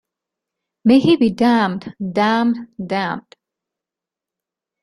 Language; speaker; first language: English; non-native, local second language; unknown